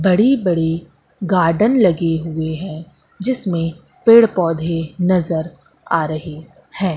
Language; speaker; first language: Hindi; native; Hindi